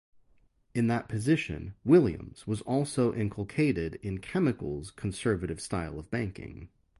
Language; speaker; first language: English; native; English